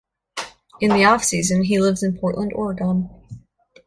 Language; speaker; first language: English; native; English